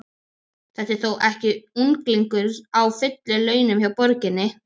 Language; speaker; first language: Icelandic; native; Icelandic